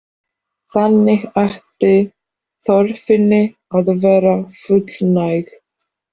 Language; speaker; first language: Icelandic; non-native, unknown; Polish